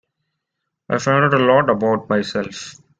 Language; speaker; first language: English; non-native, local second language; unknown